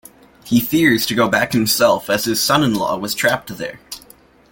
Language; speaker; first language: English; native; English